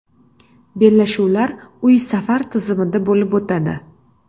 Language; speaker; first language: Uzbek; native; Uzbek